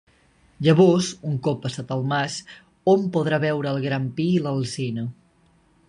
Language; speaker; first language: Catalan; native; Catalan